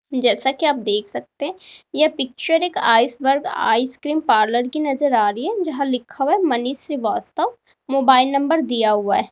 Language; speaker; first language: Hindi; native; Hindi